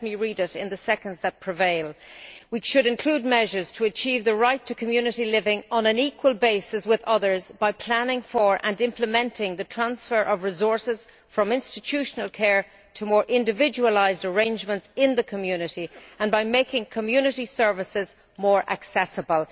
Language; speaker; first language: English; native; English